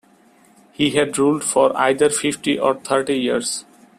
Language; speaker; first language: English; non-native, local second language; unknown